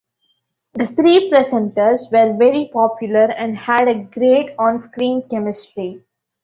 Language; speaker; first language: English; non-native, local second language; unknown